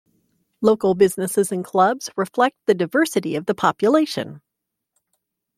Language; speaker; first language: English; native; English